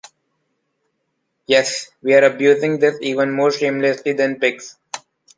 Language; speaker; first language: English; non-native, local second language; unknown